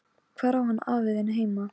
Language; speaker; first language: Icelandic; non-native, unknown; Polish